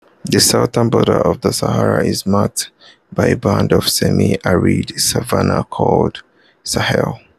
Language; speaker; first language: English; non-native, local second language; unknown